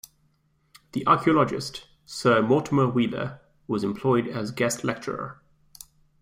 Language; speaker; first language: English; native; English